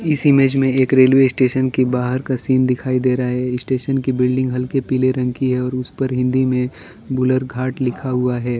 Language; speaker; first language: Hindi; non-native, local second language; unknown